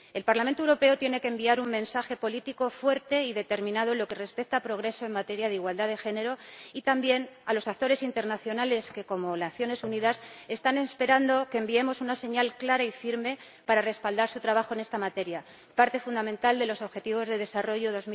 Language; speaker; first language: Spanish; native; Spanish